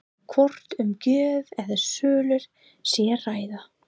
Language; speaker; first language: Icelandic; non-native, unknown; English